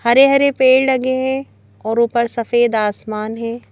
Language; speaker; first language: Hindi; native; Hindi